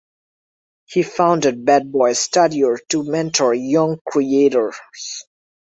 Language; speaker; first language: English; non-native, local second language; Bangla